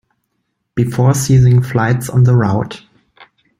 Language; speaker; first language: English; non-native, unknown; German